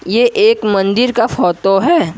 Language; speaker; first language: Hindi; non-native, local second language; Assamese